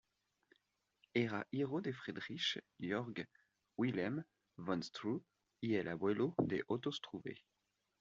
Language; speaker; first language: Spanish; non-native, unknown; French